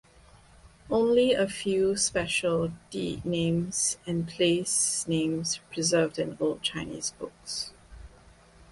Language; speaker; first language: English; non-native, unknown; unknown